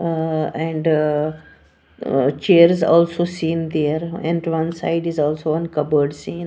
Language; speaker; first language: English; non-native, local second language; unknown